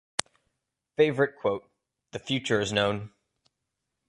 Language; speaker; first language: English; native; English